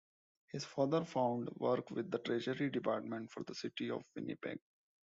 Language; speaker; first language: English; non-native, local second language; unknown